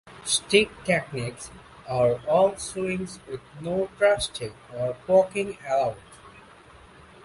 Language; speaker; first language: English; non-native, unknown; Bangla